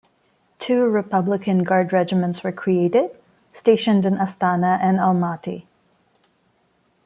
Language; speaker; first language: English; non-native, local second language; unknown